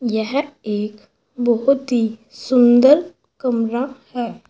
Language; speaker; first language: Hindi; native; Hindi